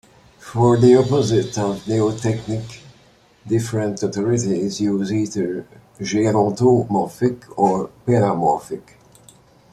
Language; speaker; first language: English; native; English